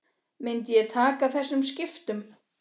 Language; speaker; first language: Icelandic; native; Icelandic